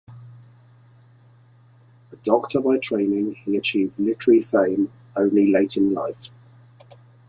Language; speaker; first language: English; native; English